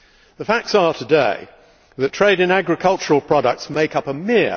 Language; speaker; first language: English; native; English